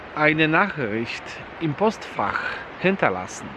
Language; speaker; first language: German; non-native, fluent; Polish